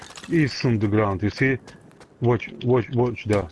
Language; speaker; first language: English; non-native, learner; Russian